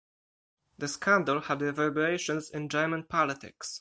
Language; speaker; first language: English; non-native, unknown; Polish